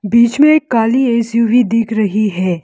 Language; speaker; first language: Hindi; non-native, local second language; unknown